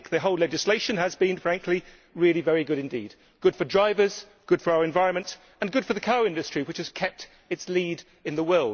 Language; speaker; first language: English; native; English